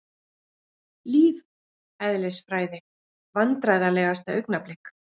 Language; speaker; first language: Icelandic; native; Icelandic